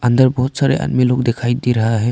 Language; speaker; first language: Hindi; non-native, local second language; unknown